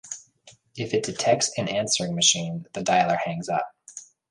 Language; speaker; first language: English; native; English